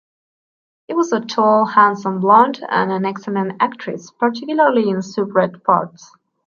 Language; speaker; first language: English; non-native, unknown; Spanish